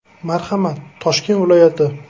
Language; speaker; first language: Uzbek; native; Uzbek